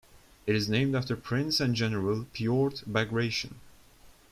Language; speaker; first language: English; non-native, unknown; Turkish